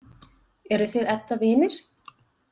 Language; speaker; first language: Icelandic; native; Icelandic